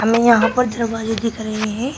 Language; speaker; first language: Hindi; native; Hindi